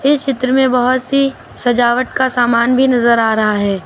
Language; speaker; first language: Hindi; native; Hindi